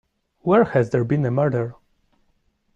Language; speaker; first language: English; non-native, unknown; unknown